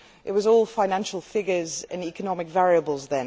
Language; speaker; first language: English; non-native, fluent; Dutch